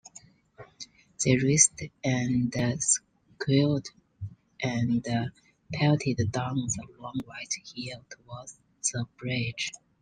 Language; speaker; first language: English; non-native, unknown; Chinese